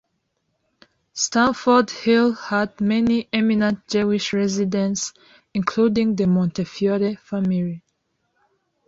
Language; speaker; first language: English; non-native, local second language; Kinyarwanda